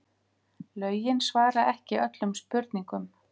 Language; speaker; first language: Icelandic; native; Icelandic